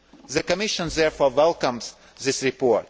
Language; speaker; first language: English; non-native, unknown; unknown